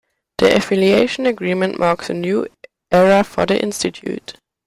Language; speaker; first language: English; non-native, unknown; German